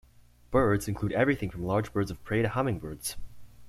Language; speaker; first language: English; native; English